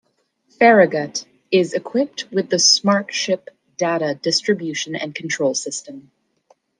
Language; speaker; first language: English; native; English